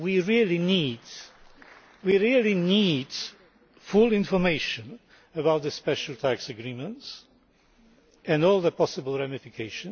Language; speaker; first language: English; non-native, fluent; Polish